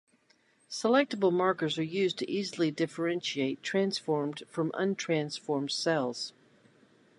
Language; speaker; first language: English; native; English